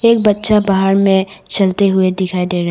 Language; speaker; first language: Hindi; non-native, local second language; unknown